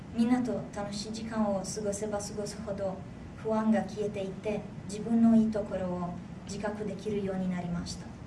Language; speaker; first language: Japanese; non-native, fluent; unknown